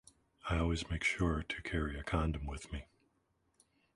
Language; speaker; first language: English; native; English